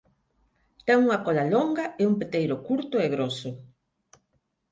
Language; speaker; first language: Galician; non-native, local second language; Spanish